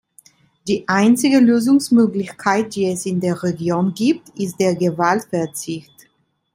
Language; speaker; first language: German; non-native, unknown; Italian